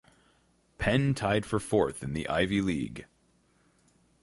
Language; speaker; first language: English; native; English